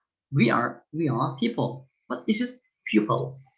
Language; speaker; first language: English; non-native, fluent; Turkish